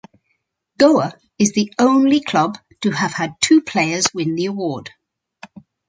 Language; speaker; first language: English; native; English